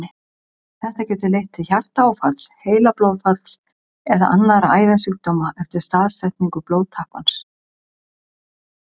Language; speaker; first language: Icelandic; native; Icelandic